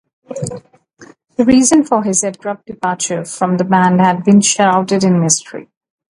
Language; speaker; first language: English; non-native, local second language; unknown